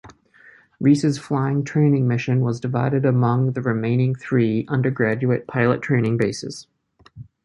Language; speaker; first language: English; native; English